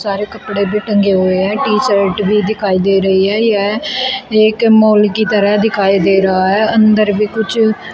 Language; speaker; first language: Hindi; native; Hindi